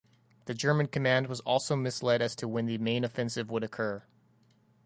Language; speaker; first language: English; native; English